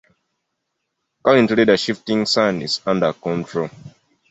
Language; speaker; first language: English; non-native, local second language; Ganda